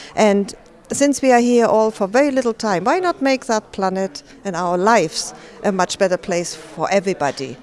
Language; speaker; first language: English; non-native, fluent; German